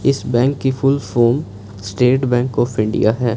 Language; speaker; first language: Hindi; non-native, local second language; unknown